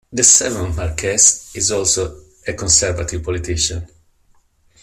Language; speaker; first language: English; non-native, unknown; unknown